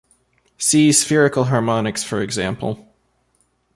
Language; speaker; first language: English; native; English